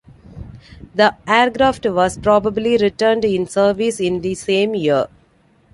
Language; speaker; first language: English; non-native, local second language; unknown